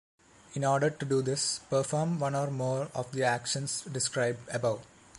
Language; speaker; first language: English; non-native, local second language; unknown